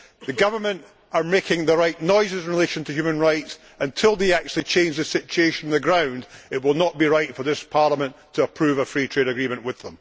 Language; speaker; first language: English; native; English